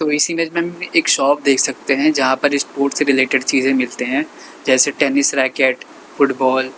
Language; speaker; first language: Hindi; native; Hindi